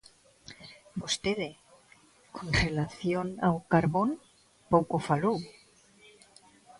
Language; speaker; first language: Galician; non-native, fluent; Spanish